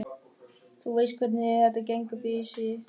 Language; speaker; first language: Icelandic; non-native, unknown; German